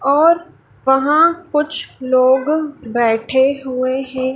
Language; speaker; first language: Hindi; native; Hindi